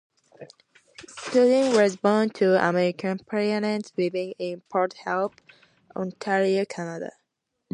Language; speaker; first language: English; native; English